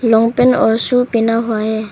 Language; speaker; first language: Hindi; non-native, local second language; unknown